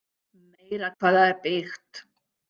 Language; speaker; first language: Icelandic; native; Icelandic